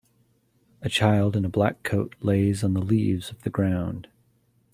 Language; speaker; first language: English; native; English